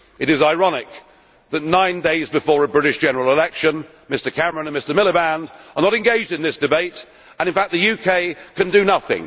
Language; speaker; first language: English; native; English